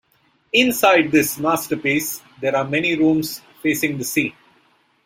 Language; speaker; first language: English; non-native, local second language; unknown